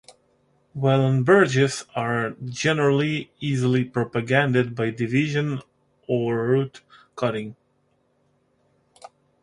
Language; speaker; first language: English; non-native, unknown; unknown